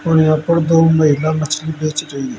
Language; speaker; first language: Hindi; native; Hindi